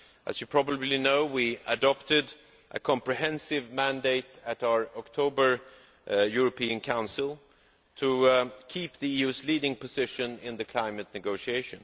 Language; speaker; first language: English; non-native, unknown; Swedish